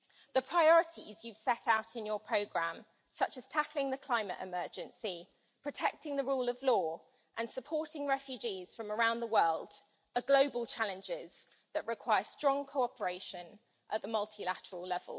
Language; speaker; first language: English; native; English